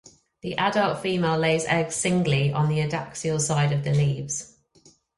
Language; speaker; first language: English; native; English